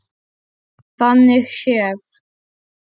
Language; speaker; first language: Icelandic; non-native, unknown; Polish